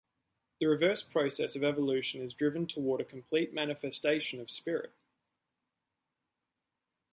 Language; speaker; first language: English; native; English